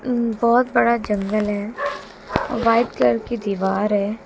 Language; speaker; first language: Hindi; native; Hindi